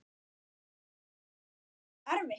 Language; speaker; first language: Icelandic; native; Icelandic